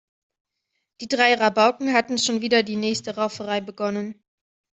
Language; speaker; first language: German; native; German